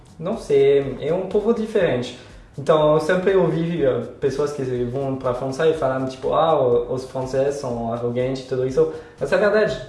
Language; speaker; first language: Portuguese; non-native, fluent; French